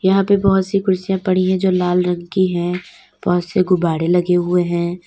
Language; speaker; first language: Hindi; native; Hindi